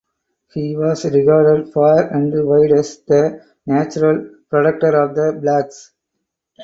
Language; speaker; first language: English; non-native, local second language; Tamil